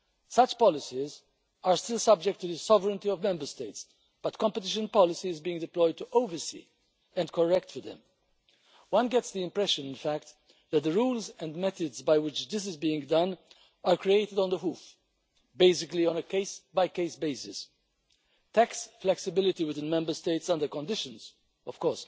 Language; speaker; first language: English; non-native, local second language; Maltese